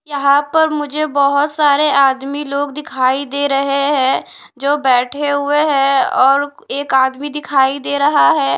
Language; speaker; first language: Hindi; non-native, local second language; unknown